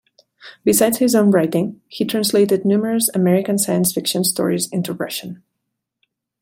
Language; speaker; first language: English; non-native, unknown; Catalan